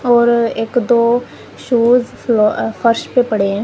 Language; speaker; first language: Hindi; non-native, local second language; Punjabi